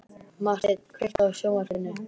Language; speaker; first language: Icelandic; native; Icelandic